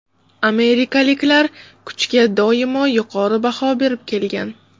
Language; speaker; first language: Uzbek; non-native, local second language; Russian